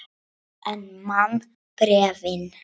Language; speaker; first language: Icelandic; non-native, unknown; English